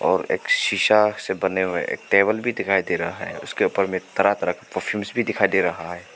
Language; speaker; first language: Hindi; non-native, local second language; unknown